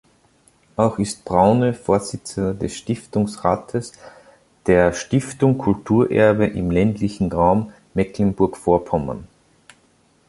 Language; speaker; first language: German; native; German